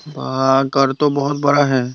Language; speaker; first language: Hindi; non-native, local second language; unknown